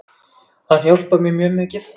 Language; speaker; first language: Icelandic; native; Icelandic